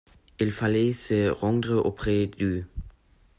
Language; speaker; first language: French; non-native, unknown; German